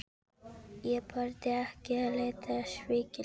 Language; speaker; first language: Icelandic; non-native, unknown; Filipino